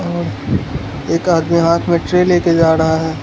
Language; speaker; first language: Hindi; non-native, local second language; Gujarati